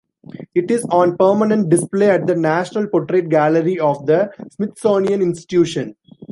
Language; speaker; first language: English; non-native, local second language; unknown